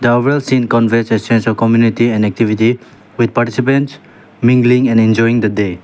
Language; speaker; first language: English; non-native, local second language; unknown